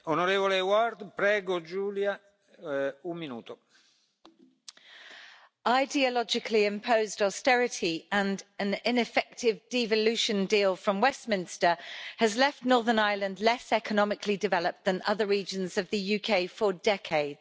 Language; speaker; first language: English; native; English